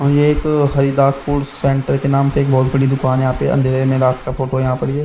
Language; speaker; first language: Hindi; native; Hindi